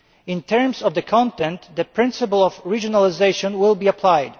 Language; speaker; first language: English; non-native, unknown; Polish